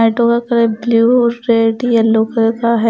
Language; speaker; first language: Hindi; non-native, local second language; Punjabi